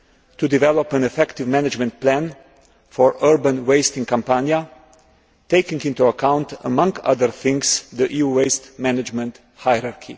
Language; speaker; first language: English; non-native, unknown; Slovenian